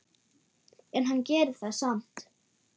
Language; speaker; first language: Icelandic; non-native, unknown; German